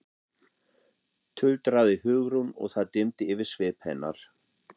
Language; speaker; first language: Icelandic; non-native, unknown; German